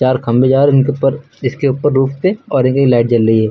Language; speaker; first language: Hindi; native; Hindi